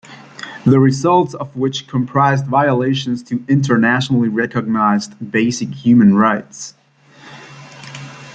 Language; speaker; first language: English; native; English